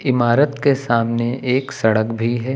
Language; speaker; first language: Hindi; native; Hindi